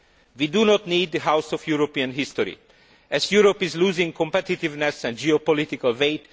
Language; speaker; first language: English; non-native, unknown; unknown